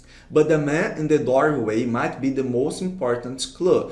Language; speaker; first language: English; non-native, fluent; Portuguese